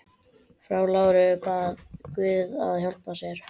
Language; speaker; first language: Icelandic; non-native, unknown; Catalan